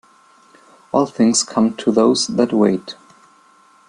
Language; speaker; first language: English; non-native, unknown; German